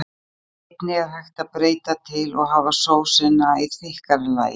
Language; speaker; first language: Icelandic; native; Icelandic